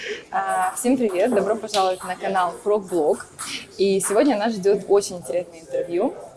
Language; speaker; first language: Russian; native; Russian